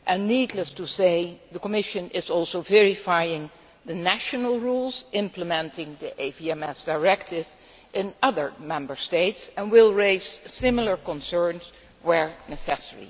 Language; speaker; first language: English; non-native, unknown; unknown